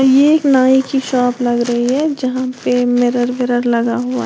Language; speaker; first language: Hindi; native; Hindi